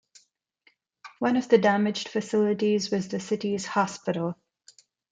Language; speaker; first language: English; non-native, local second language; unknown